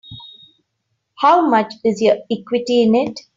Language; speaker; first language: English; non-native, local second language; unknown